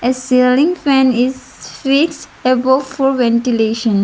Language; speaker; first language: English; non-native, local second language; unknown